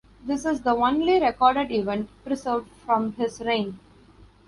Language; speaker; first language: English; non-native, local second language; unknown